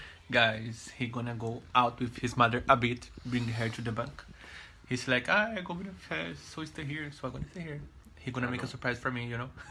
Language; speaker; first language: English; non-native, learner; Portuguese